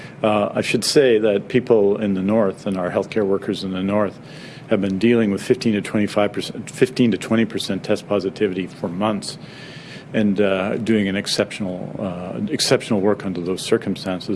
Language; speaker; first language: English; native; English